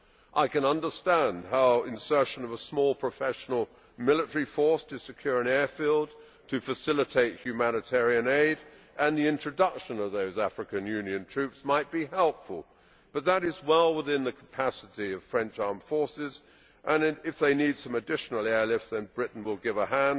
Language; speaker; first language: English; native; English